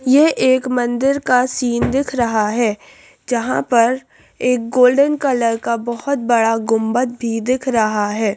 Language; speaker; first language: Hindi; native; Hindi